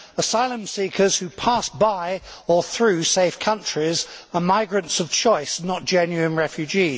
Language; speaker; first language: English; native; English